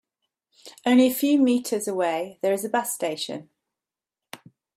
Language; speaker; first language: English; native; English